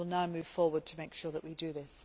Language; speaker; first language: English; native; English